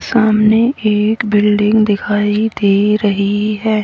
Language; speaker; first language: Hindi; native; Hindi